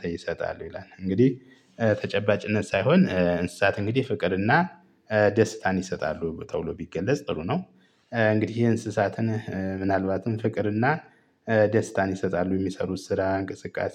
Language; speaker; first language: Amharic; native; Amharic